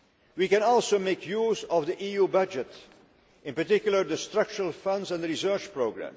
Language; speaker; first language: English; non-native, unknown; Dutch